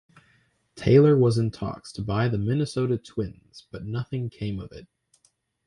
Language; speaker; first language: English; native; English